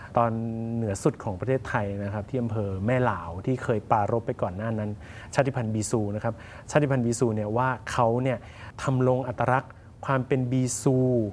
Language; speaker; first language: Thai; native; Thai